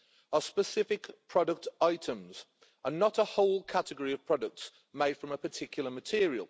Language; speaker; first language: English; native; English